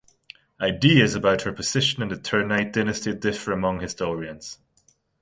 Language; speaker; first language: English; non-native, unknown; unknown